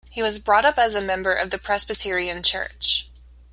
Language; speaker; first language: English; native; English